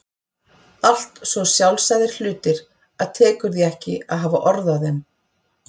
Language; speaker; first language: Icelandic; native; Icelandic